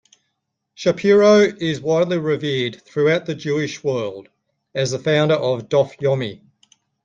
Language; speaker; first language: English; native; English